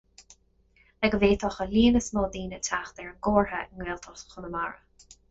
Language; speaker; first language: Irish; non-native, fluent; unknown